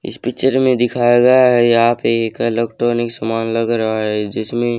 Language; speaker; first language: Hindi; native; Hindi